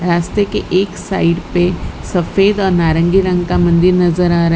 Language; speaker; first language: Hindi; non-native, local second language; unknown